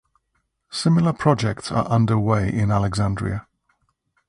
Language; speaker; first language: English; native; English